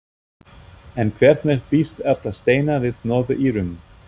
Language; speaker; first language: Icelandic; non-native, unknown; German